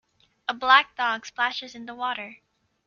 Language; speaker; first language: English; native; English